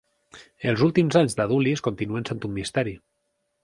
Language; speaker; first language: Catalan; native; Catalan